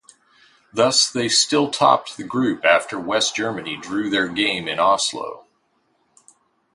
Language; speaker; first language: English; native; English